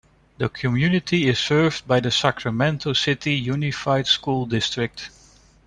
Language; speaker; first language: English; non-native, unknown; Dutch